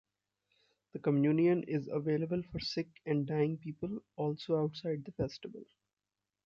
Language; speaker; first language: English; non-native, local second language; Hindi